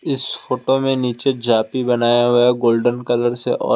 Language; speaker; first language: Hindi; non-native, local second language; Assamese